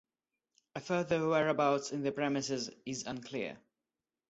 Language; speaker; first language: English; non-native, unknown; Russian